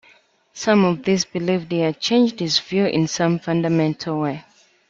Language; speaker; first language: English; native; English